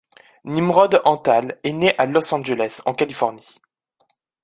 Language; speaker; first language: French; native; French